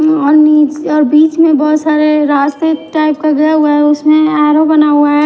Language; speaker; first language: Hindi; non-native, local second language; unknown